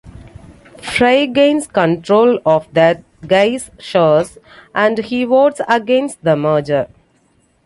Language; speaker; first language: English; non-native, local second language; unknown